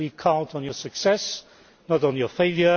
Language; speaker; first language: English; non-native, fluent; Polish